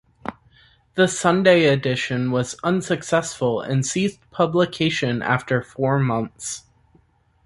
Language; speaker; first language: English; native; English